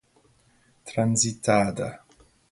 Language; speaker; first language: Portuguese; non-native, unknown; English